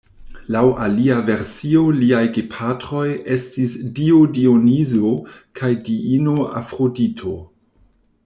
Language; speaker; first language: Esperanto; non-native, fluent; German